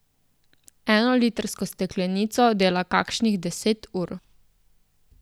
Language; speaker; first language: Slovenian; native; Slovenian